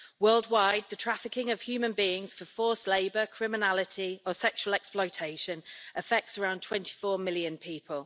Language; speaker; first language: English; native; English